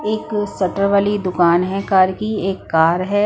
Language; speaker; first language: Hindi; non-native, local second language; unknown